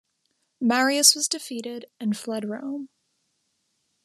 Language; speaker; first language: English; native; English